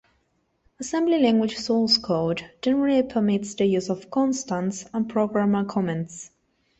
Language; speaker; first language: English; non-native, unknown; Spanish